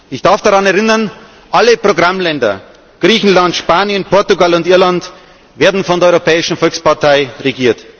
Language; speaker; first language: German; native; German